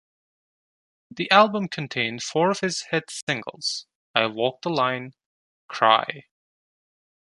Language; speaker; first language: English; non-native, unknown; Turkish